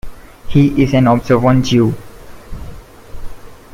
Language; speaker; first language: English; non-native, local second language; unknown